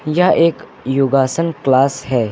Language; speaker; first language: Hindi; native; Hindi